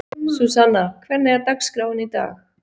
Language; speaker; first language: Icelandic; non-native, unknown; Swiss German